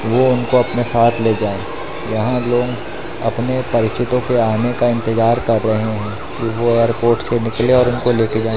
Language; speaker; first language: Hindi; native; Hindi